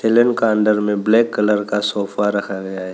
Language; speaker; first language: Hindi; non-native, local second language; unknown